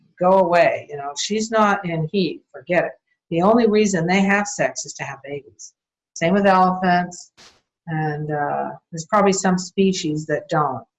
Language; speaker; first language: English; native; English